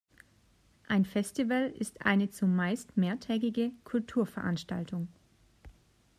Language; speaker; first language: German; native; German